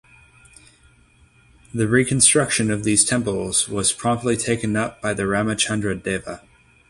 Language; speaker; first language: English; native; English